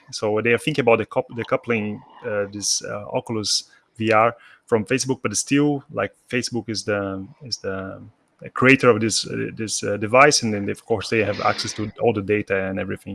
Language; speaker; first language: English; non-native, fluent; Portuguese